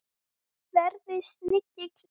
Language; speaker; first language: Icelandic; native; Icelandic